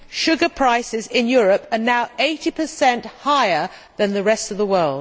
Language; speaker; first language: English; native; English